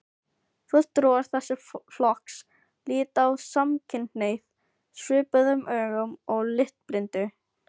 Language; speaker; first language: Icelandic; non-native, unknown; Filipino